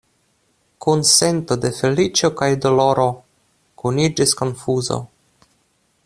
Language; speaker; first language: Esperanto; non-native, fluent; Russian